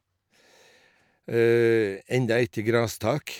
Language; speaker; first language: Norwegian; native; Norwegian